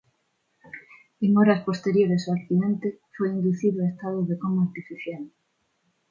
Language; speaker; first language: Galician; non-native, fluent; Spanish